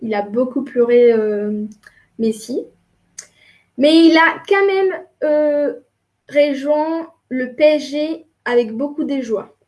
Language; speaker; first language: French; non-native, fluent; Spanish